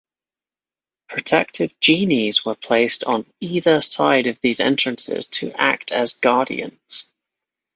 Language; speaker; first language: English; native; English